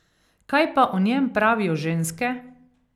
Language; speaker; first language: Slovenian; native; Slovenian